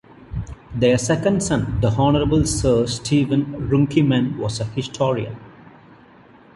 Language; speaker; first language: English; non-native, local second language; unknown